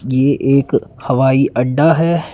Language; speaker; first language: Hindi; non-native, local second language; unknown